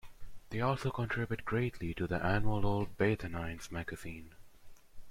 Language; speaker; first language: English; non-native, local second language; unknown